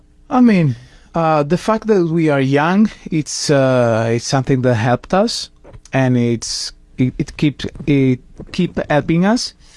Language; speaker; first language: English; non-native, fluent; Italian